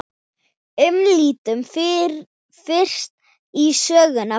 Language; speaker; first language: Icelandic; non-native, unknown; Thai